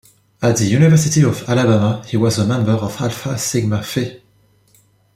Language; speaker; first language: English; non-native, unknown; French